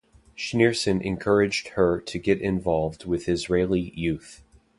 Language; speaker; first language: English; native; English